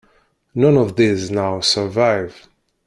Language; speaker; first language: English; non-native, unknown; Kabyle